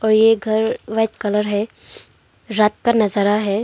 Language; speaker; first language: Hindi; non-native, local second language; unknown